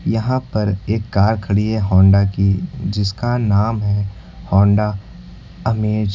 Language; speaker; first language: Hindi; native; Hindi